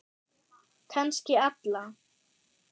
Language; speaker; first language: Icelandic; non-native, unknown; German